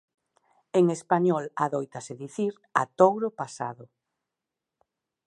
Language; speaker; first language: Galician; native; Galician